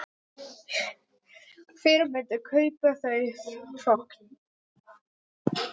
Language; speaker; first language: Icelandic; non-native, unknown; English